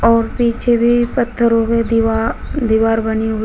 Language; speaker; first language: Hindi; native; Hindi